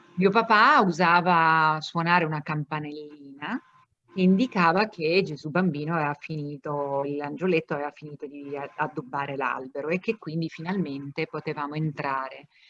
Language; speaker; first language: Italian; non-native, fluent; German